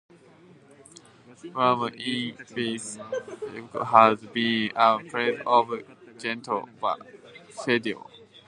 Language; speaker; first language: English; non-native, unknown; Japanese